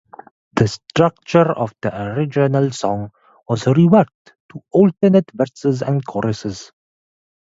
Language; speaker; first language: English; native; English